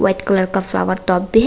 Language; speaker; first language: Hindi; non-native, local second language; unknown